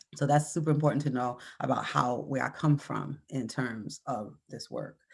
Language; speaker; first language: English; native; English